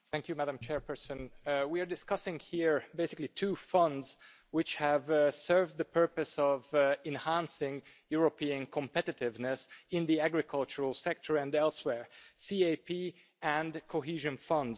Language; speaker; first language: English; non-native, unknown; Hungarian